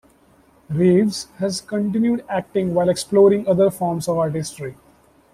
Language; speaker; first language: English; non-native, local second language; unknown